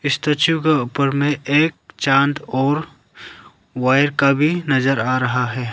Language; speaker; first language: Hindi; non-native, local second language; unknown